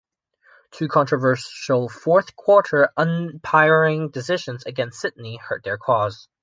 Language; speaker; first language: English; non-native, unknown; Chinese